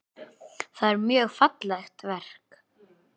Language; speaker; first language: Icelandic; native; Icelandic